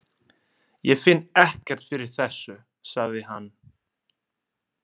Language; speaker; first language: Icelandic; non-native, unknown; Italian